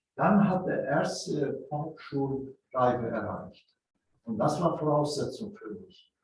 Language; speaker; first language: German; non-native, fluent; Turkish